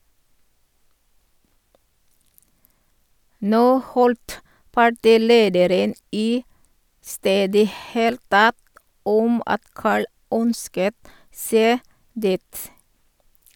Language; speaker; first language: Norwegian; non-native, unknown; Filipino